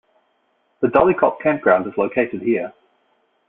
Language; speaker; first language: English; native; English